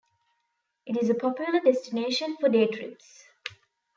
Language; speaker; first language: English; non-native, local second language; Tamil